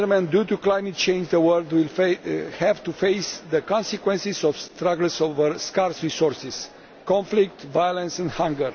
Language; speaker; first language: English; non-native, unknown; Romanian